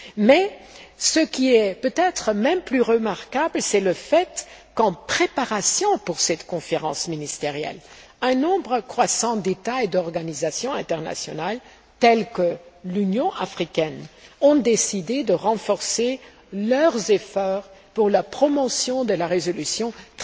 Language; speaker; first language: French; non-native, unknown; German